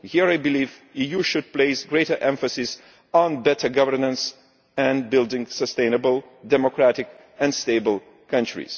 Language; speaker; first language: English; non-native, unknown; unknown